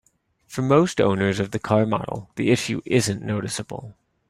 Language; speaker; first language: English; native; English